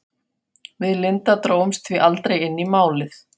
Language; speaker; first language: Icelandic; non-native, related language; Faroese